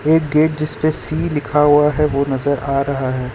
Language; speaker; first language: Hindi; non-native, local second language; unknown